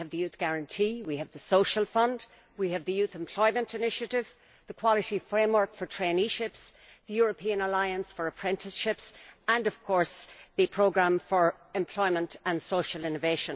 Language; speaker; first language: English; native; English